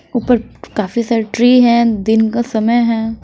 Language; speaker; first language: Hindi; non-native, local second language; Punjabi